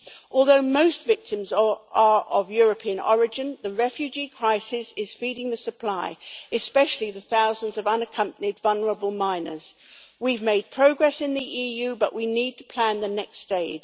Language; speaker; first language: English; native; English